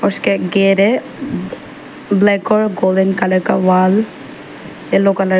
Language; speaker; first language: Hindi; non-native, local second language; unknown